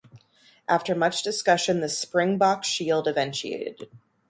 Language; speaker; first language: English; native; English